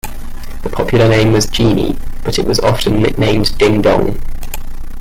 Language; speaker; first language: English; native; English